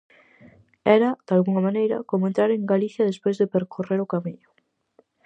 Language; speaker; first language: Galician; native; Galician